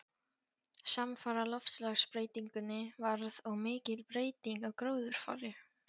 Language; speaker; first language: Icelandic; non-native, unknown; Polish